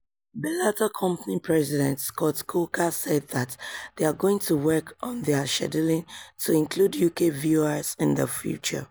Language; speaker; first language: English; non-native, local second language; Yoruba